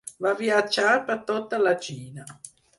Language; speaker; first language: Catalan; non-native, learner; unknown